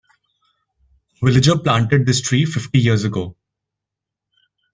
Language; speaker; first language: English; non-native, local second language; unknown